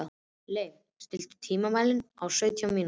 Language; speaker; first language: Icelandic; native; Icelandic